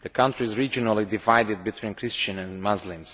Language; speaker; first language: English; non-native, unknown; Romanian